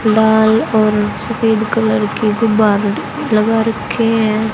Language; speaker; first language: Hindi; native; Hindi